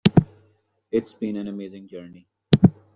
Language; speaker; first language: English; non-native, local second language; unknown